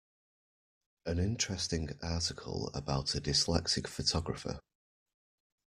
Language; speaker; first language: English; native; English